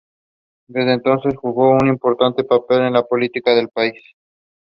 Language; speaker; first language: English; non-native, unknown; Spanish